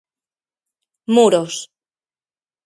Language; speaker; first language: Galician; native; Galician